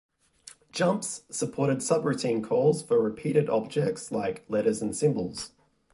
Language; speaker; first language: English; native; English